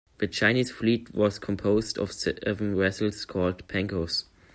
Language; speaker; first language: English; non-native, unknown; German